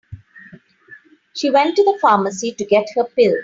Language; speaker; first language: English; non-native, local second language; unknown